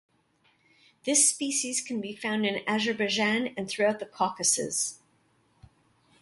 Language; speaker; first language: English; native; English